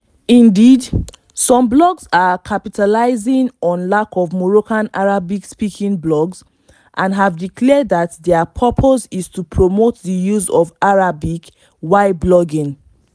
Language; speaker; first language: English; non-native, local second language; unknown